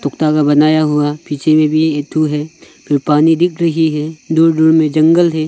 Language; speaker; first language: Hindi; non-native, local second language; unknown